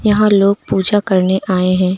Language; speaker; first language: Hindi; native; Hindi